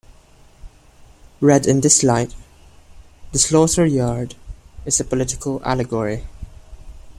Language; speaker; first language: English; non-native, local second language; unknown